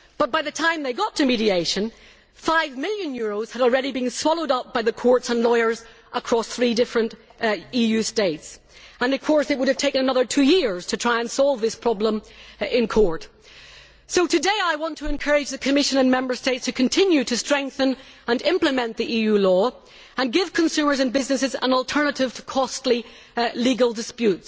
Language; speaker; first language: English; native; English